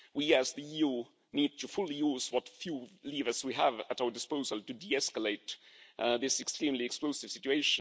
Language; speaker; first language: English; non-native, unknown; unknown